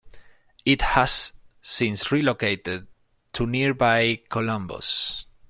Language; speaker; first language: English; non-native, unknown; Spanish